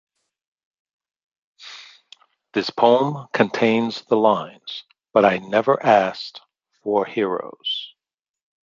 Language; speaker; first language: English; native; English